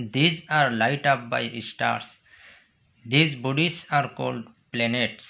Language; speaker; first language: English; non-native, local second language; Assamese